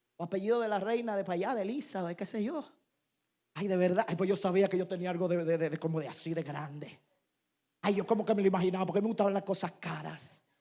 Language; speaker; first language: Spanish; native; Spanish